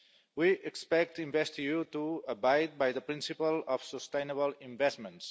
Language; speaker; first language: English; non-native, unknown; Catalan